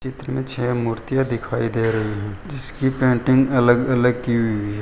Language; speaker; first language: Hindi; non-native, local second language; Gujarati